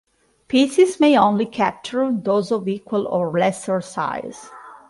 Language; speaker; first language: English; non-native, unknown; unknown